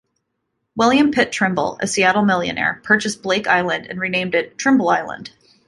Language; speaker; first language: English; native; English